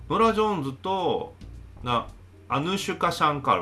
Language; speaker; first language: Japanese; native; Japanese